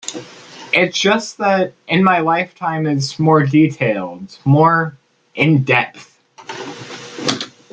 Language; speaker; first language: English; native; English